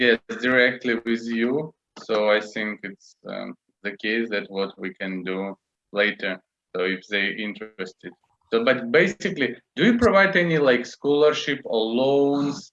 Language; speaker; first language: English; non-native, learner; Russian